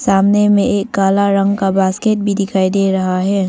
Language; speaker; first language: Hindi; early bilingual, other home language; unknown